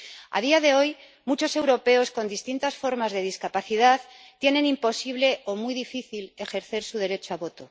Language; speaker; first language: Spanish; native; Spanish